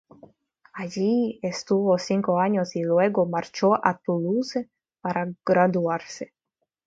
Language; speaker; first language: Spanish; non-native, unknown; Russian